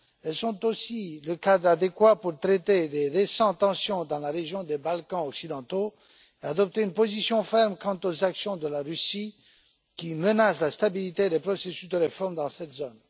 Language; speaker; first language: French; non-native, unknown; Romanian